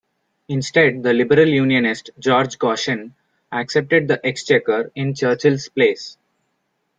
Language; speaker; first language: English; non-native, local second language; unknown